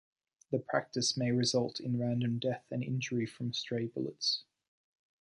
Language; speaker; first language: English; native; English